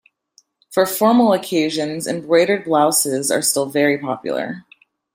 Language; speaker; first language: English; native; English